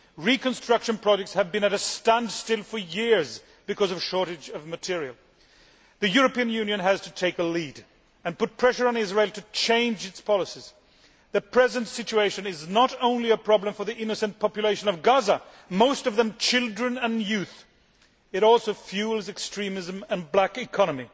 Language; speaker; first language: English; non-native, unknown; Swedish